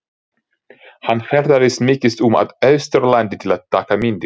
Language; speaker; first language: Icelandic; non-native, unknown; Ukrainian